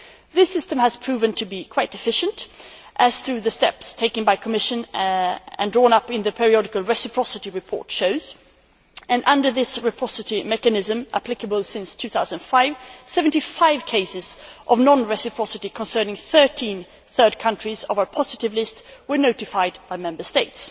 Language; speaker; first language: English; non-native, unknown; Swedish